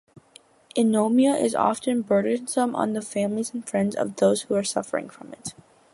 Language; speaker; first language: English; native; English